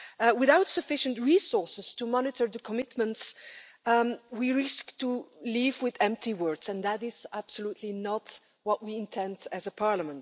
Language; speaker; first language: English; non-native, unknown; Dutch